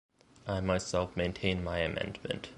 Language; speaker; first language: English; native; English